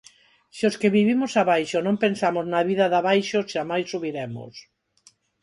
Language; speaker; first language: Galician; non-native, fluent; Spanish